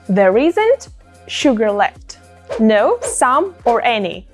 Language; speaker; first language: English; non-native, fluent; Russian